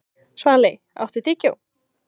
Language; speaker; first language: Icelandic; native; Icelandic